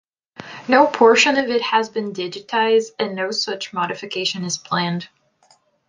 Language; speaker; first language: English; non-native, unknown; Portuguese